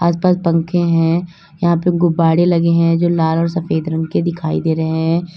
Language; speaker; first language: Hindi; native; Hindi